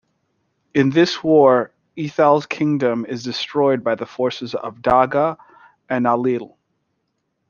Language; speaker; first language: English; native; English